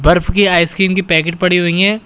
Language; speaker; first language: Hindi; native; Hindi